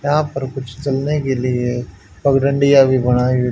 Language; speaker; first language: Hindi; native; Hindi